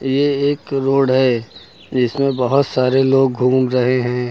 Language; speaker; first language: Hindi; native; Hindi